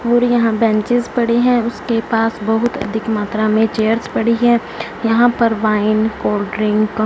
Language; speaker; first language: Hindi; non-native, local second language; Punjabi